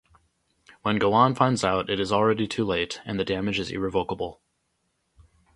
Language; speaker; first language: English; native; English